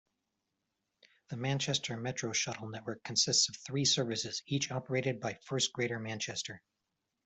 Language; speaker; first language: English; native; English